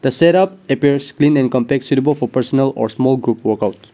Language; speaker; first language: English; non-native, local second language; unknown